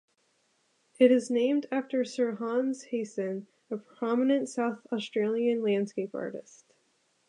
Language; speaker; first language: English; native; English